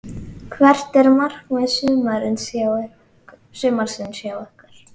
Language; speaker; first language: Icelandic; native; Icelandic